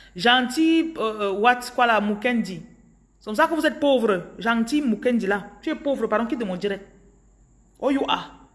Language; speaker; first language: French; non-native, local second language; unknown